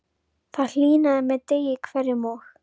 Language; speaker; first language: Icelandic; native; Icelandic